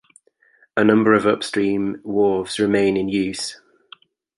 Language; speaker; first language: English; native; English